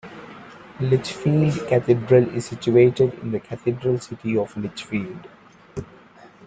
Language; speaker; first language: English; non-native, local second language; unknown